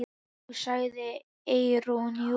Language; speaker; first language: Icelandic; native; Icelandic